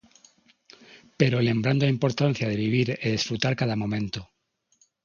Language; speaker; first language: Galician; non-native, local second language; Spanish